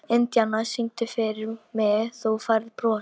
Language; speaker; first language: Icelandic; non-native, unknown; Polish